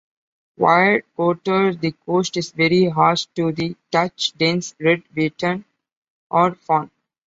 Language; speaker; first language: English; non-native, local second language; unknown